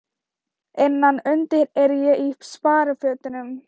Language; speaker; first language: Icelandic; non-native, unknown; Thai